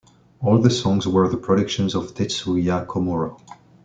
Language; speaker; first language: English; non-native, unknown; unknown